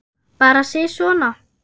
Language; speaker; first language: Icelandic; non-native, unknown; German